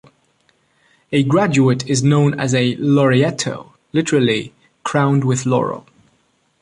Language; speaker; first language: English; non-native, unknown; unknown